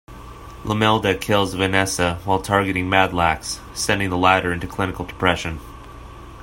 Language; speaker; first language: English; native; English